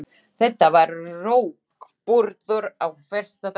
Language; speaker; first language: Icelandic; non-native, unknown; Slovak